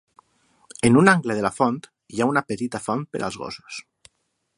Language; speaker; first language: Catalan; non-native, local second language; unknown